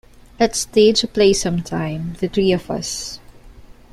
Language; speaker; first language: English; non-native, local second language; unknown